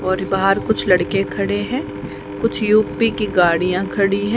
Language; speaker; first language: Hindi; native; Hindi